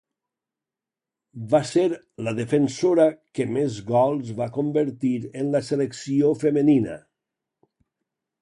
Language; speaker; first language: Catalan; native; Catalan